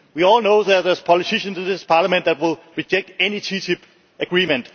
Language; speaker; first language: English; non-native, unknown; Danish